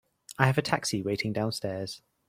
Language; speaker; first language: English; native; English